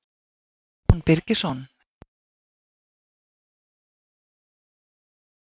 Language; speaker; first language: Icelandic; native; Icelandic